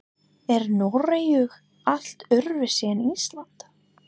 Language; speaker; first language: Icelandic; non-native, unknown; English